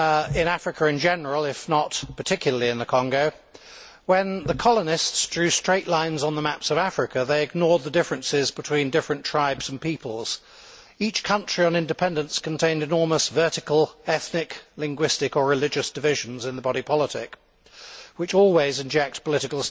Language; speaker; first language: English; native; English